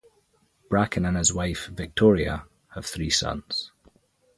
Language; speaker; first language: English; native; English